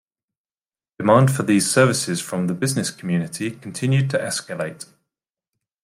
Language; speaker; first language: English; native; English